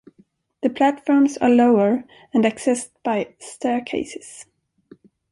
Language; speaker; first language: English; non-native, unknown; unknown